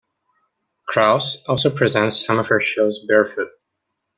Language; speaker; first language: English; non-native, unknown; Russian